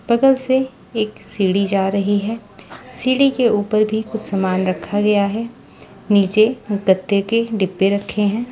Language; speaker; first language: Hindi; non-native, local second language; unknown